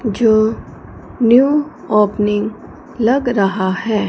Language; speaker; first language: Hindi; non-native, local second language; Punjabi